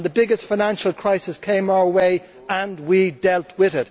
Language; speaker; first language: English; native; English